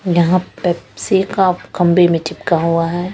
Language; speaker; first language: Hindi; non-native, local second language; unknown